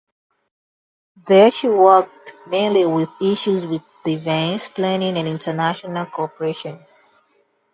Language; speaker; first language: English; non-native, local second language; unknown